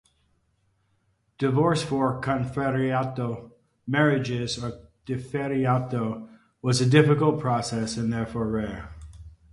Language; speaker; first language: English; native; English